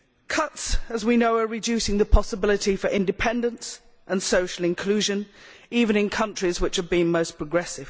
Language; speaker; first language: English; native; English